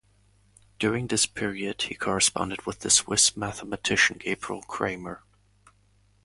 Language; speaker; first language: English; native; English